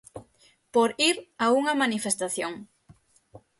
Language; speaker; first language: Galician; native; Galician